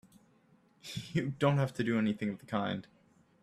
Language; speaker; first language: English; native; English